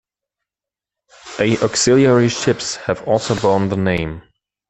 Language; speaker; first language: English; non-native, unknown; German